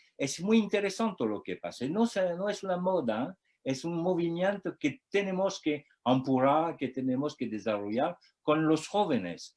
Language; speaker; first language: Spanish; non-native, learner; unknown